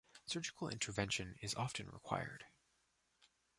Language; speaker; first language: English; native; English